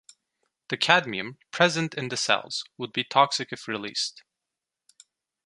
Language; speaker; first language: English; non-native, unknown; Turkish